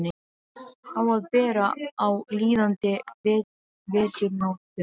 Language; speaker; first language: Icelandic; non-native, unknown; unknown